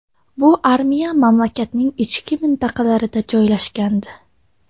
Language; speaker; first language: Uzbek; non-native, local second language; Tajik